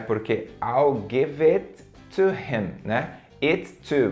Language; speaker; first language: English; non-native, fluent; Portuguese